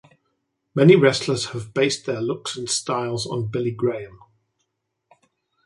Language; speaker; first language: English; native; English